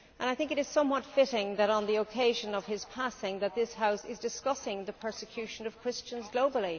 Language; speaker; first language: English; native; English